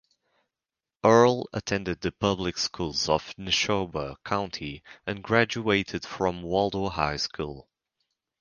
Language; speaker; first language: English; native; English